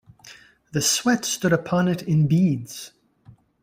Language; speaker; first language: English; native; English